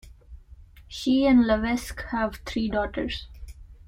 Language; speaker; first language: English; non-native, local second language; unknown